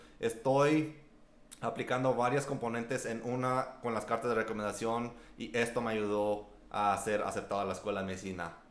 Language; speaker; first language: Spanish; early bilingual, heritage; Spanish